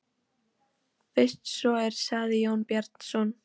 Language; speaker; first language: Icelandic; non-native, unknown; Polish